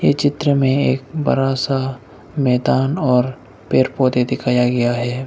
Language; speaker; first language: Hindi; non-native, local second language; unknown